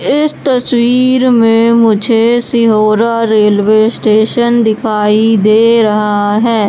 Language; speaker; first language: Hindi; native; Hindi